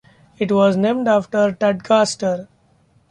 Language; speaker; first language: English; non-native, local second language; Marathi